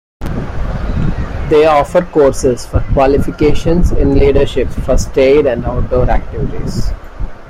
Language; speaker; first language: English; non-native, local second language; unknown